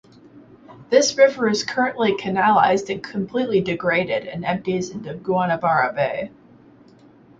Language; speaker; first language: English; native; English